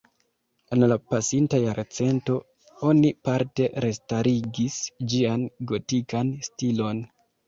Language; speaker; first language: Esperanto; non-native, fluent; Kinyarwanda